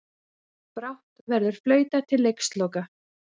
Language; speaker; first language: Icelandic; native; Icelandic